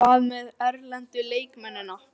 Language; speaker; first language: Icelandic; non-native, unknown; Chinese